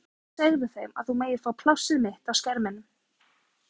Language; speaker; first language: Icelandic; native; Icelandic